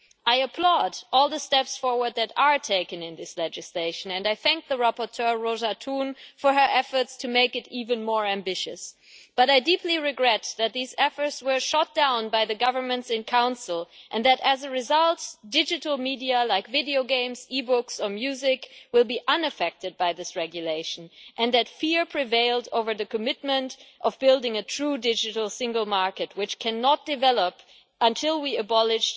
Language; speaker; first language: English; non-native, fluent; German